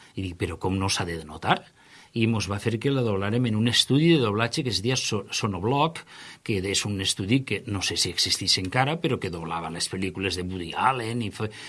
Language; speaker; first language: Catalan; native; Catalan